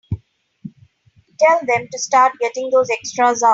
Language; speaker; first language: English; non-native, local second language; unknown